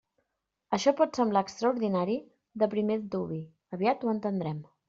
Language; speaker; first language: Catalan; native; Catalan